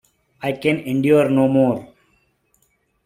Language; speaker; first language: English; non-native, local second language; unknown